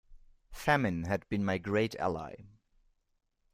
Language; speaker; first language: English; non-native, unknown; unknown